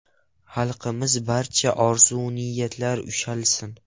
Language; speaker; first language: Uzbek; non-native, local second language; Russian